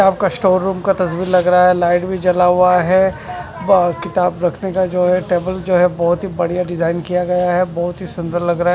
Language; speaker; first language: Hindi; non-native, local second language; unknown